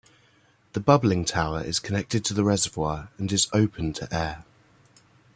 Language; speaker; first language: English; native; English